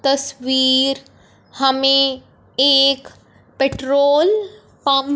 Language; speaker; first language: Hindi; non-native, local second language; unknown